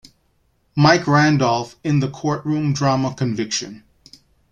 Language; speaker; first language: English; native; English